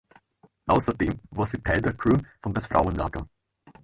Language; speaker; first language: German; non-native, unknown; Catalan